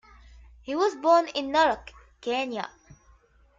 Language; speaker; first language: English; native; English